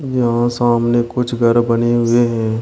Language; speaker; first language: Hindi; native; Hindi